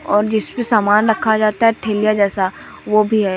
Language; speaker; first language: Hindi; native; Hindi